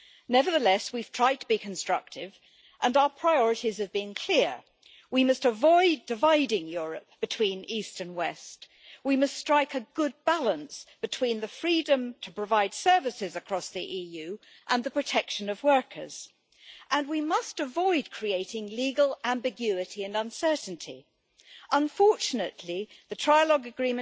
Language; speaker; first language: English; native; English